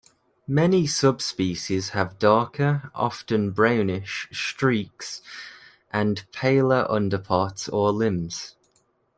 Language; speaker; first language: English; native; English